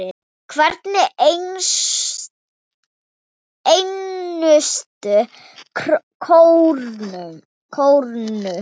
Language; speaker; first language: Icelandic; non-native, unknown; Thai